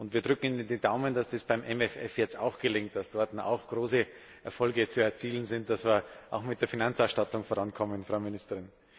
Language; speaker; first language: German; native; German